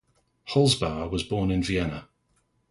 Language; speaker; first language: English; native; English